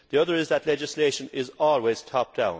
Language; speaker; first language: English; native; English